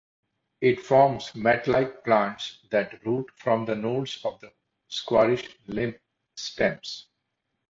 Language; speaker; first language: English; non-native, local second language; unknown